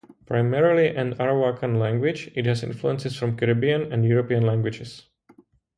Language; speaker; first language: English; non-native, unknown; Czech